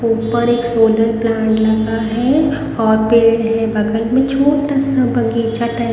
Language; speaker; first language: Hindi; native; Hindi